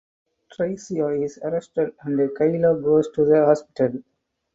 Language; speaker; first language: English; non-native, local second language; Tamil